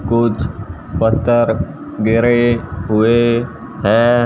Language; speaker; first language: Hindi; native; Hindi